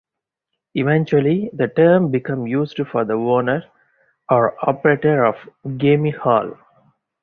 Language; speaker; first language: English; non-native, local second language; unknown